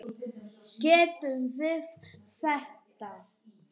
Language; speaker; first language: Icelandic; non-native, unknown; Polish